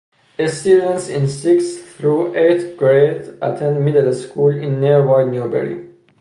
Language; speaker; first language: English; non-native, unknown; Persian